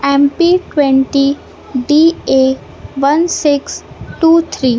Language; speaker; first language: Hindi; native; Hindi